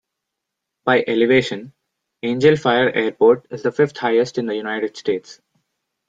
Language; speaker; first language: English; non-native, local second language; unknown